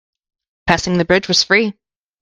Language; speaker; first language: English; native; English